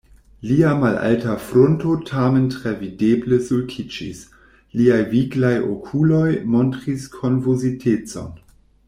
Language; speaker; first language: Esperanto; non-native, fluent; German